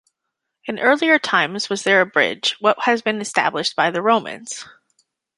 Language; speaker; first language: English; native; English